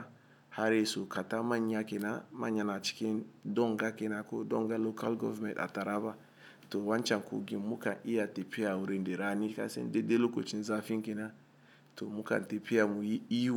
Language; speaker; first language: Hausa; non-native, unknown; Igbo